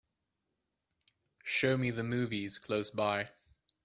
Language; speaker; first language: English; native; English